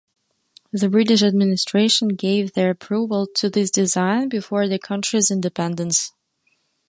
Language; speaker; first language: English; non-native, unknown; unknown